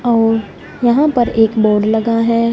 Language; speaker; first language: Hindi; non-native, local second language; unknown